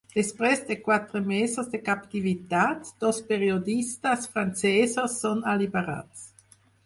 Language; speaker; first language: Catalan; non-native, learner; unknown